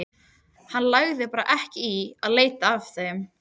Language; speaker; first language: Icelandic; native; Icelandic